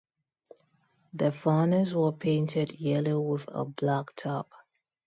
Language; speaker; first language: English; non-native, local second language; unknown